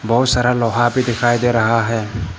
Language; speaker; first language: Hindi; non-native, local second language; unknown